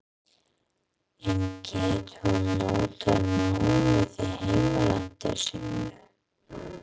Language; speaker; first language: Icelandic; non-native, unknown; English